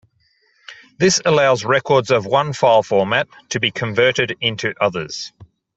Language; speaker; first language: English; native; English